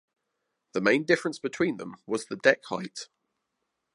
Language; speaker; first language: English; native; English